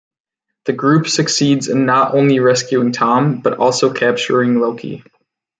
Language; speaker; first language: English; native; English